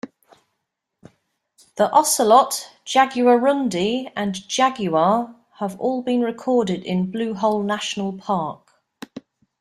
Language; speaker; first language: English; native; English